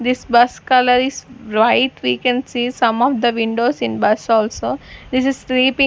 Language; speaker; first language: English; non-native, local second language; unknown